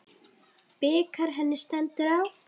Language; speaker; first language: Icelandic; native; Icelandic